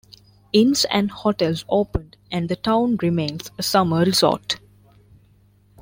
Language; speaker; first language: English; non-native, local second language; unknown